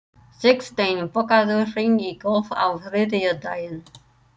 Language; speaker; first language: Icelandic; non-native, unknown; English